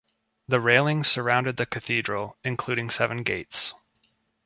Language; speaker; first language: English; native; English